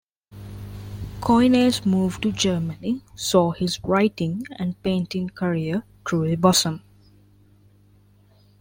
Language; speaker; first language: English; non-native, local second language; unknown